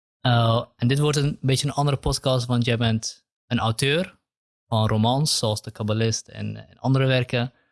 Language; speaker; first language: Dutch; early bilingual, other home language; Kurdish